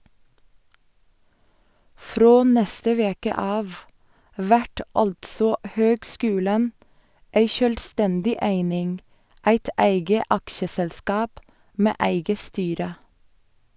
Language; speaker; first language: Norwegian; non-native, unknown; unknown